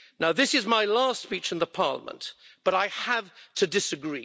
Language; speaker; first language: English; native; English